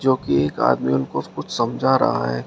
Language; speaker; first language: Hindi; native; Hindi